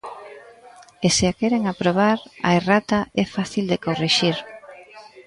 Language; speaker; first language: Galician; native; Galician